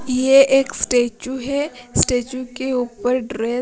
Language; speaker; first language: Hindi; non-native, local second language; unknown